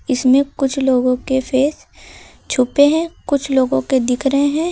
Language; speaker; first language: Hindi; native; Hindi